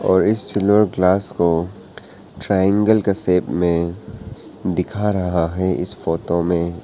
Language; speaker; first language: Hindi; non-native, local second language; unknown